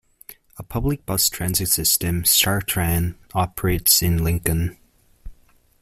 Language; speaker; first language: English; native; English